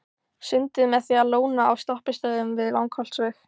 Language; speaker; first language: Icelandic; native; Icelandic